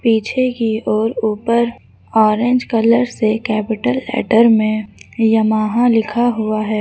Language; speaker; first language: Hindi; native; Hindi